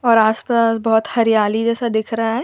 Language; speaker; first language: Hindi; native; Hindi